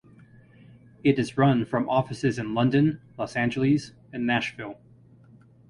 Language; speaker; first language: English; native; English